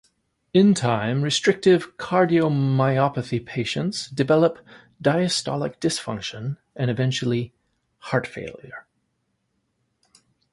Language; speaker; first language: English; native; English